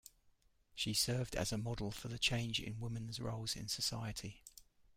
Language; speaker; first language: English; native; English